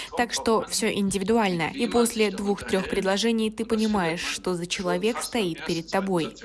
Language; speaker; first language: Russian; non-native, fluent; German